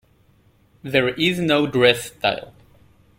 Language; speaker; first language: English; native; English